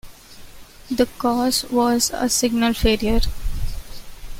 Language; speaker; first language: English; non-native, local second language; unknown